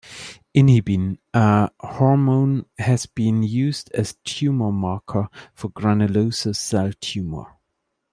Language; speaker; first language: English; non-native, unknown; German